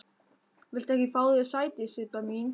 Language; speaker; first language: Icelandic; non-native, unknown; German